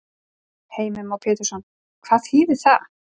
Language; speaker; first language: Icelandic; native; Icelandic